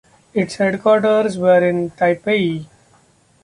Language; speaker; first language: English; non-native, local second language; Marathi